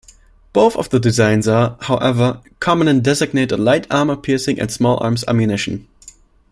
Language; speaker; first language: English; non-native, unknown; German